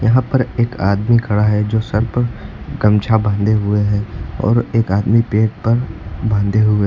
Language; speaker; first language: Hindi; native; Hindi